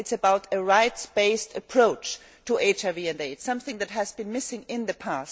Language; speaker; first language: English; non-native, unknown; German